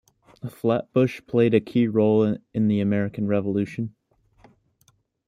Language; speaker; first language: English; native; English